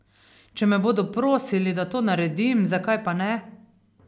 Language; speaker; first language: Slovenian; native; Slovenian